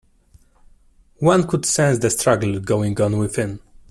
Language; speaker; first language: English; non-native, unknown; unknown